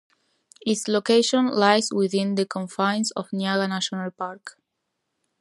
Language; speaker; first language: English; non-native, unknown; Spanish